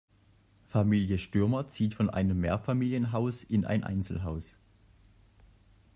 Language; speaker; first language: German; native; German